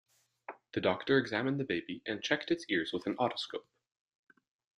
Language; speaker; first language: English; native; English